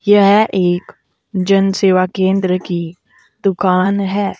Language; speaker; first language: Hindi; native; Hindi